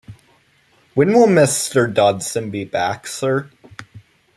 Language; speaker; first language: English; native; English